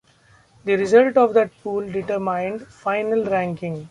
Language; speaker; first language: English; non-native, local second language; Marathi